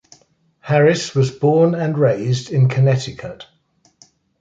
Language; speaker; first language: English; native; English